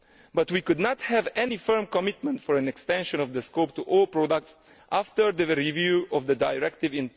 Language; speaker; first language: English; non-native, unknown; Italian